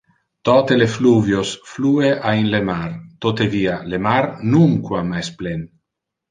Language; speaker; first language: Interlingua; non-native, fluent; Italian